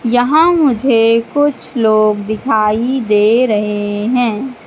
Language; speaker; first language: Hindi; native; Hindi